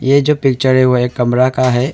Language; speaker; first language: Hindi; early bilingual, other home language; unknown